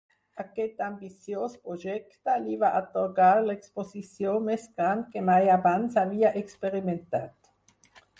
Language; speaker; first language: Catalan; non-native, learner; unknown